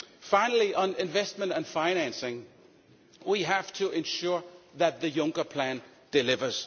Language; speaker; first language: English; non-native, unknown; Danish